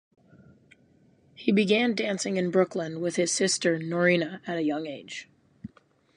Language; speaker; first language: English; native; English